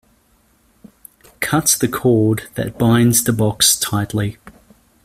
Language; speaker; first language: English; native; English